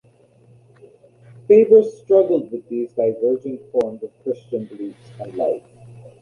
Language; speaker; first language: English; native; English